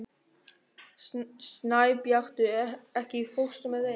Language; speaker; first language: Icelandic; non-native, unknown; German